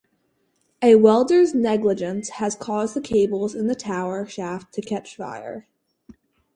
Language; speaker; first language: English; native; English